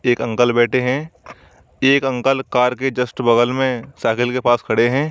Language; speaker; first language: Hindi; native; Hindi